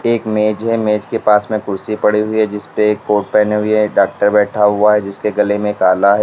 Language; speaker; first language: Hindi; native; Hindi